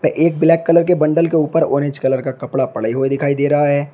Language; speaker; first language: Hindi; native; Hindi